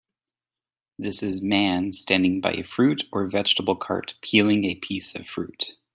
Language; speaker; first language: English; native; English